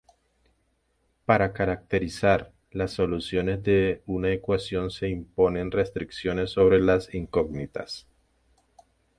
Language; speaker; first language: Spanish; native; Spanish